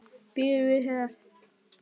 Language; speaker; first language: Icelandic; native; Icelandic